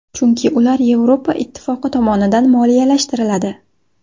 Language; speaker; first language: Uzbek; native; Uzbek